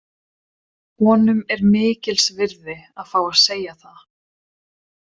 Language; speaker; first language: Icelandic; non-native, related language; Swedish